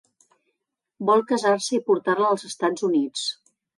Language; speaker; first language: Catalan; native; Catalan